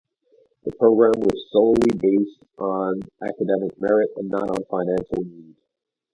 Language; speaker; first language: English; native; English